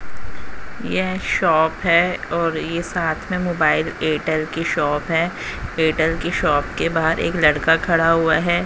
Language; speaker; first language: Hindi; native; Hindi